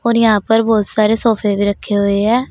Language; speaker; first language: Hindi; native; Hindi